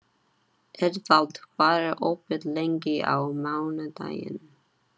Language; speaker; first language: Icelandic; non-native, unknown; Chinese